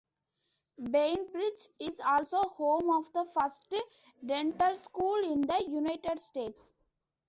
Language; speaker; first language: English; non-native, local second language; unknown